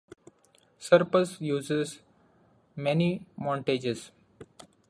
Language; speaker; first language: English; non-native, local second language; Marathi